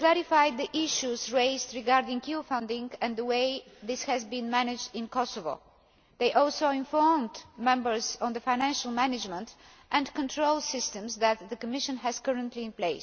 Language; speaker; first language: English; non-native, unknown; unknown